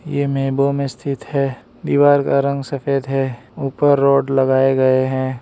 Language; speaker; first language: Hindi; non-native, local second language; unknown